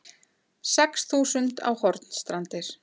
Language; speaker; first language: Icelandic; native; Icelandic